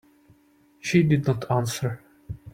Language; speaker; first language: English; non-native, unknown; Czech